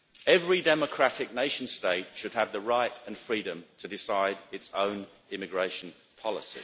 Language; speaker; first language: English; native; English